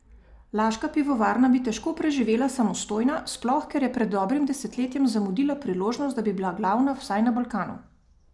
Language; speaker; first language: Slovenian; native; Slovenian